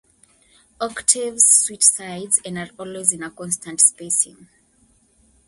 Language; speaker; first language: English; non-native, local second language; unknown